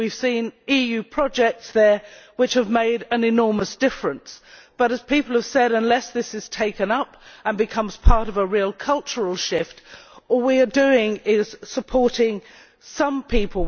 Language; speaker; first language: English; native; English